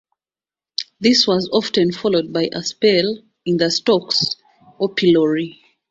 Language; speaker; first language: English; non-native, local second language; Ganda